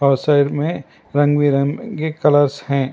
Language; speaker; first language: Hindi; non-native, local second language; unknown